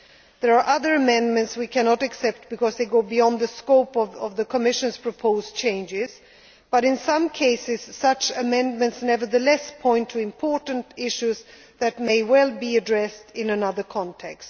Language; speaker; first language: English; non-native, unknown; Swedish